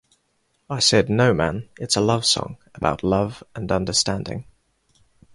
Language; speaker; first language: English; non-native, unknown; Spanish